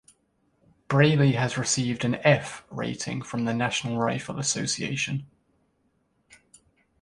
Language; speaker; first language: English; native; English